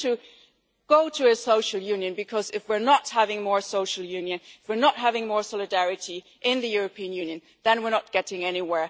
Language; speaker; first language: English; non-native, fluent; German